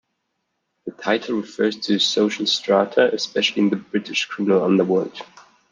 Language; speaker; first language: English; non-native, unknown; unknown